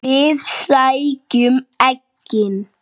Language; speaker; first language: Icelandic; native; Icelandic